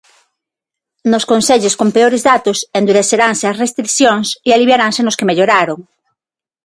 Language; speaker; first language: Galician; non-native, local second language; Spanish